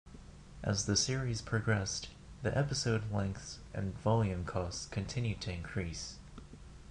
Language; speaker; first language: English; non-native, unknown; Japanese